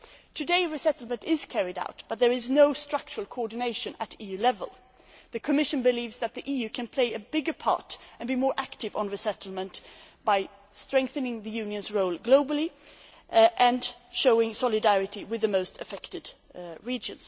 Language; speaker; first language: English; non-native, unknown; Swedish